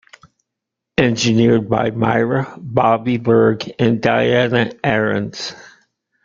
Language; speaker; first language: English; native; English